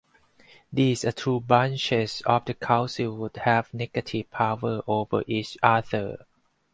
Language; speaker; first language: English; non-native, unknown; Thai